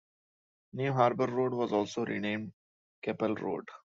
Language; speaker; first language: English; non-native, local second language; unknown